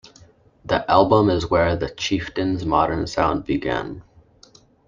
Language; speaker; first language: English; native; English